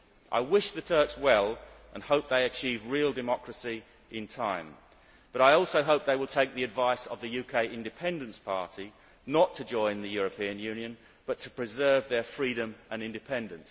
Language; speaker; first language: English; native; English